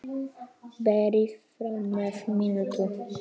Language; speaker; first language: Icelandic; non-native, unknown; Polish